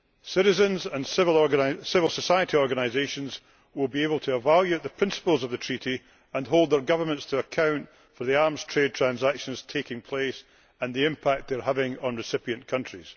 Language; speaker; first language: English; native; English